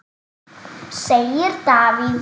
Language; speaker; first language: Icelandic; native; Icelandic